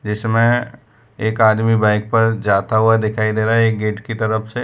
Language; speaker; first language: Hindi; non-native, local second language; Gujarati